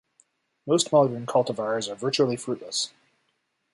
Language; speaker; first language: English; native; English